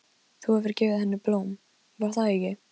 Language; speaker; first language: Icelandic; non-native, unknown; Polish